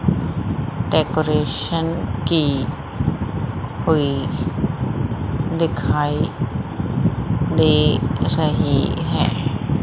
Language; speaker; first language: Hindi; native; Hindi